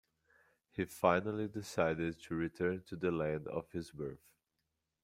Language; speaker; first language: English; non-native, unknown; Portuguese